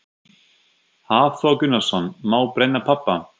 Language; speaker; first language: Icelandic; non-native, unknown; German